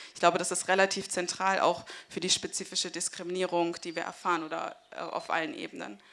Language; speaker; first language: German; native; German